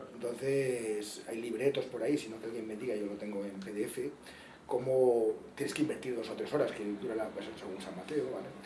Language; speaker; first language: Spanish; native; Spanish